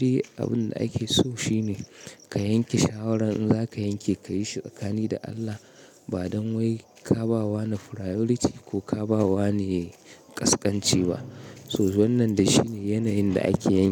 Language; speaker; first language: Hausa; native; Hausa